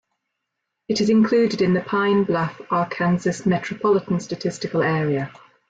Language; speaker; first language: English; native; English